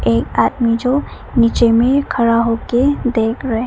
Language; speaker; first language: Hindi; non-native, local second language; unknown